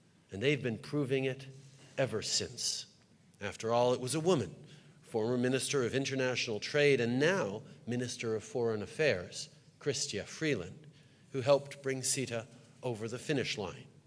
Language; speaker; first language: English; early bilingual, other home language; French